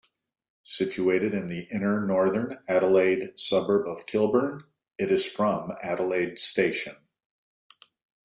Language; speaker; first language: English; native; English